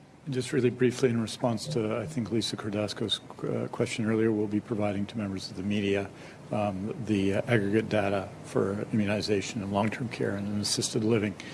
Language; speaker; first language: English; native; English